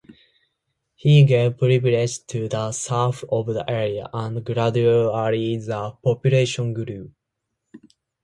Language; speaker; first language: English; non-native, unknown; Japanese